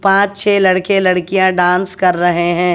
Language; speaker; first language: Hindi; native; Hindi